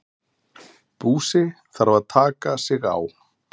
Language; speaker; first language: Icelandic; native; Icelandic